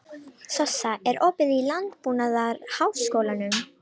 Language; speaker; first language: Icelandic; non-native, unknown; Romanian